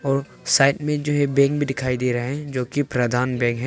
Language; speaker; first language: Hindi; non-native, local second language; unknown